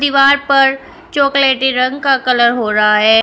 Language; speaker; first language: Hindi; native; Hindi